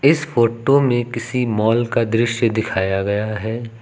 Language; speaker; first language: Hindi; native; Hindi